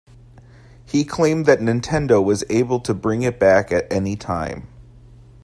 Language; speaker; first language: English; native; English